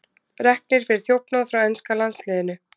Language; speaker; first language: Icelandic; native; Icelandic